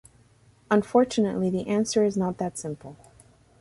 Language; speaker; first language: English; native; English